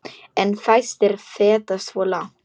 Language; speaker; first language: Icelandic; non-native, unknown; Polish